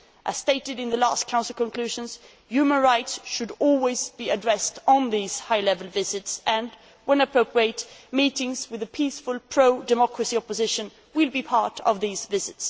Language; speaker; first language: English; non-native, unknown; Swedish